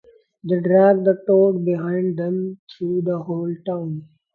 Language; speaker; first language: English; non-native, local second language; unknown